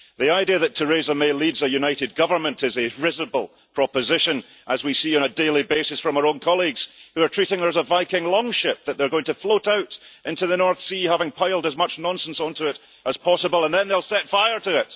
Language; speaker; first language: English; early bilingual, heritage; English